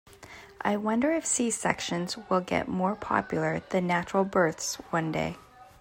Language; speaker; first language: English; native; English